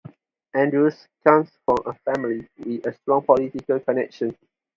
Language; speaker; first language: English; non-native, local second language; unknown